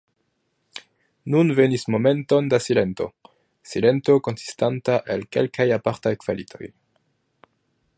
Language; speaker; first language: Esperanto; non-native, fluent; French